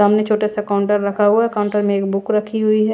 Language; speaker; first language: Hindi; non-native, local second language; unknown